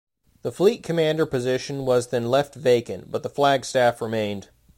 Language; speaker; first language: English; native; English